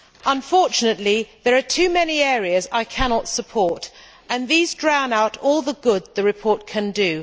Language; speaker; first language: English; native; English